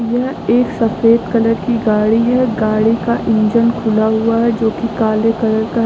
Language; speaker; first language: Hindi; native; Hindi